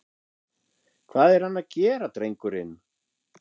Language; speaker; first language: Icelandic; non-native, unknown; German